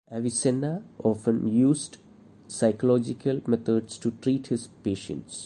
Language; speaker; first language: English; non-native, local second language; Malayalam